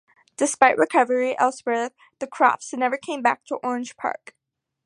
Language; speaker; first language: English; native; English